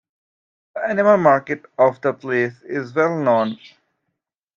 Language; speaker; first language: English; native; English